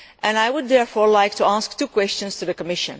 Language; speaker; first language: English; non-native, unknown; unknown